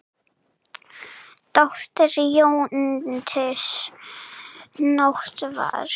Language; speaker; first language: Icelandic; non-native, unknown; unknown